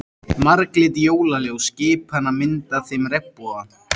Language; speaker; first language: Icelandic; native; Icelandic